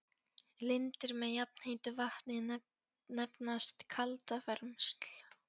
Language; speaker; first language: Icelandic; non-native, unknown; Polish